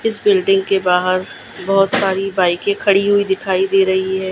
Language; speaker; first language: Hindi; non-native, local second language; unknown